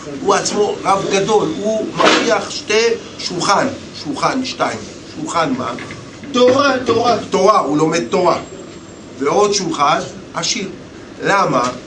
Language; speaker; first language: Hebrew; non-native, fluent; Russian